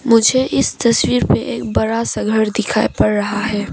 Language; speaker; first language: Hindi; non-native, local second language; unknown